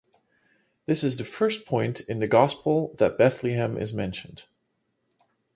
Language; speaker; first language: English; non-native, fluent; Dutch